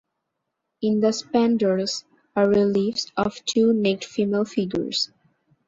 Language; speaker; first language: English; non-native, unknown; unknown